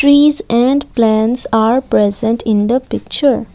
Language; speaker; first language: English; non-native, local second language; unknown